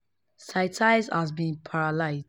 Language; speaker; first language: English; non-native, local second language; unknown